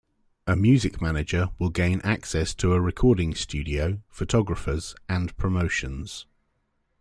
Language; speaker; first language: English; native; English